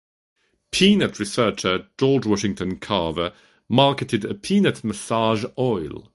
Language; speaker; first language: English; non-native, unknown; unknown